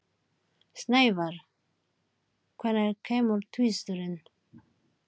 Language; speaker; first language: Icelandic; non-native, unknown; Filipino